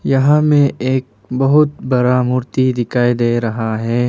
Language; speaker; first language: Hindi; non-native, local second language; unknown